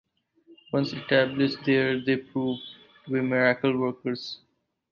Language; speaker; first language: English; non-native, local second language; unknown